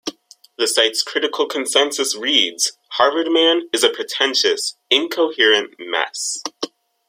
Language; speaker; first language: English; native; English